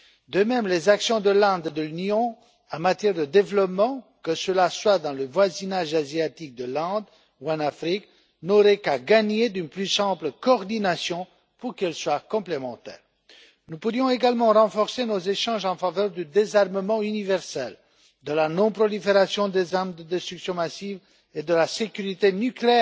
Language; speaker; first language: French; non-native, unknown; Romanian